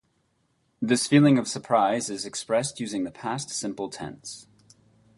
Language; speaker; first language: English; native; English